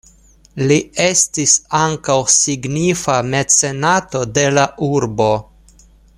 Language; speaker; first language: Esperanto; non-native, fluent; Russian